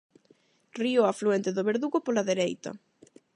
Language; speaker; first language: Galician; non-native, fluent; Spanish